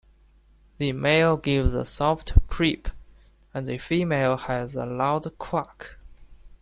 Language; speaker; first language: English; non-native, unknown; Chinese